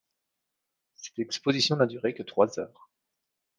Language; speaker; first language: French; native; French